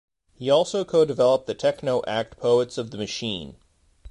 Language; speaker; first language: English; native; English